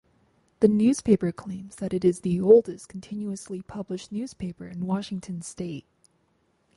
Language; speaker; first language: English; native; English